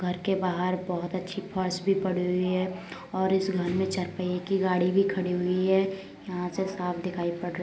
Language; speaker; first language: Hindi; native; Hindi